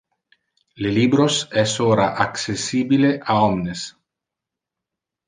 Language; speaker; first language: Interlingua; non-native, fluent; Italian